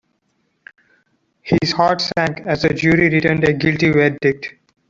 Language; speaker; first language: English; non-native, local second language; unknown